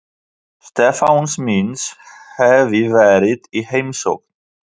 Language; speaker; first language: Icelandic; non-native, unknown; Polish